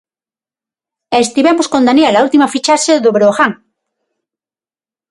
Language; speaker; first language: Galician; non-native, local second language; Spanish